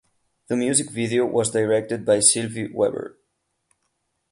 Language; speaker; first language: English; non-native, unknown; Catalan